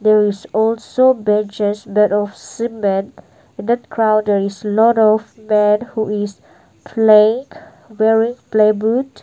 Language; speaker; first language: English; non-native, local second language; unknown